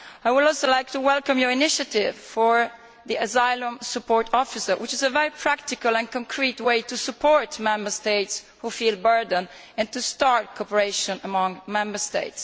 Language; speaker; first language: English; non-native, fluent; Italian